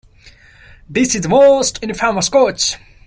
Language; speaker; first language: English; non-native, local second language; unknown